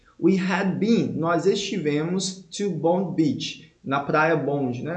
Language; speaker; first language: English; non-native, fluent; Portuguese